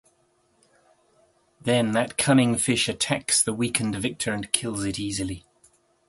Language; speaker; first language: English; native; English